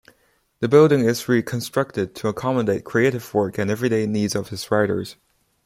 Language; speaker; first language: English; non-native, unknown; Chinese